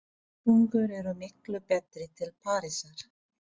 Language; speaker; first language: Icelandic; non-native, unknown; Filipino